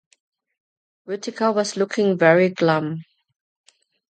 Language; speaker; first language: English; non-native, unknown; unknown